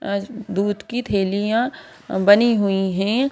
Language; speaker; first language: Hindi; native; Hindi